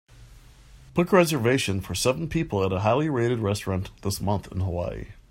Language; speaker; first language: English; native; English